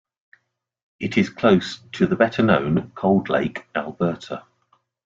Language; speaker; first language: English; native; English